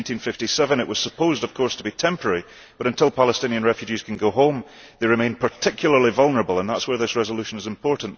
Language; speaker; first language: English; early bilingual, heritage; English